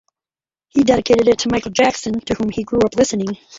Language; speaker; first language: English; native; English